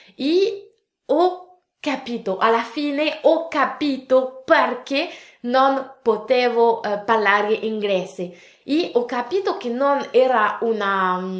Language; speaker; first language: Italian; non-native, related language; French